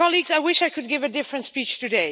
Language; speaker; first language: English; non-native, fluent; Dutch